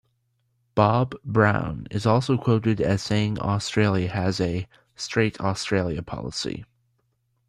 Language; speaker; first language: English; native; English